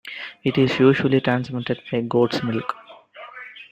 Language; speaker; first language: English; non-native, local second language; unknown